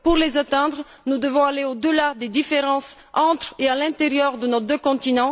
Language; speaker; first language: French; non-native, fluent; Bulgarian